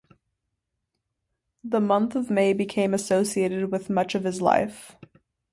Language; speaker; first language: English; native; English